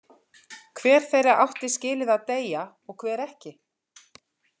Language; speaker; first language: Icelandic; native; Icelandic